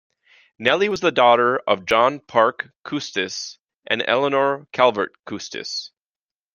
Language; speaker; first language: English; native; English